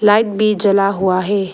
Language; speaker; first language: Hindi; early bilingual, other home language; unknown